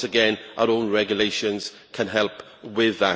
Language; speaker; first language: English; native; English